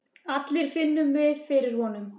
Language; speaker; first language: Icelandic; native; Icelandic